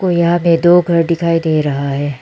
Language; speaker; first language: Hindi; non-native, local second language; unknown